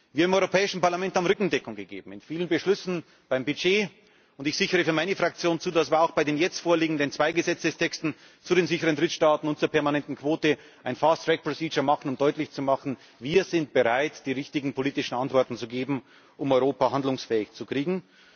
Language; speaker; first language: German; native; German